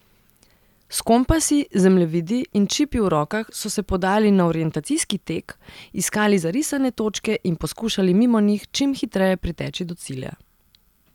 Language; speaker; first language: Slovenian; non-native, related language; Serbian